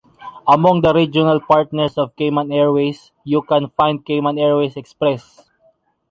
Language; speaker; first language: English; non-native, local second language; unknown